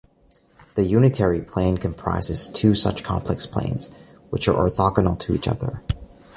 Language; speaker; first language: English; native; English